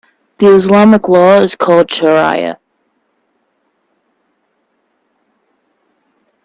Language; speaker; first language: English; native; English